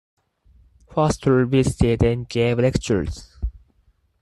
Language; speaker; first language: English; non-native, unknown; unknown